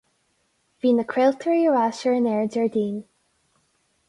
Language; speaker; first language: Irish; non-native, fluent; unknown